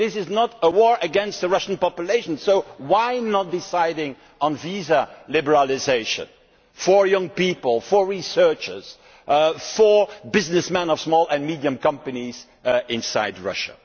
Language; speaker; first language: English; non-native, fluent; Dutch